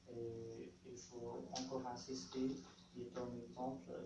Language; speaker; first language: French; non-native, learner; Chinese